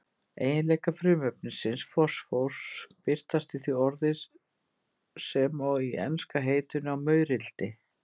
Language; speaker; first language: Icelandic; native; Icelandic